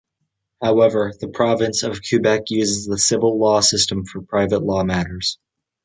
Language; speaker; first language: English; native; English